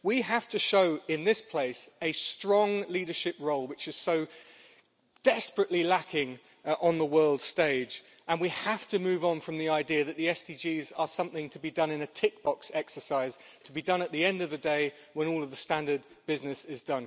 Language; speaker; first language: English; native; English